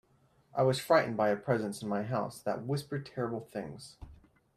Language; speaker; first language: English; native; English